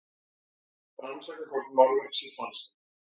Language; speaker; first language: Icelandic; native; Icelandic